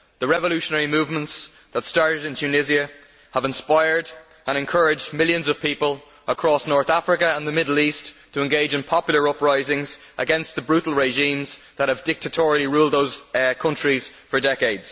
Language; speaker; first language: English; native; English